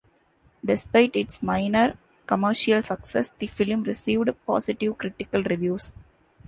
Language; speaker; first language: English; non-native, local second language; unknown